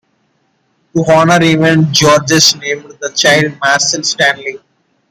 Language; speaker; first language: English; non-native, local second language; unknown